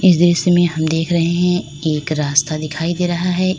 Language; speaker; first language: Hindi; native; Hindi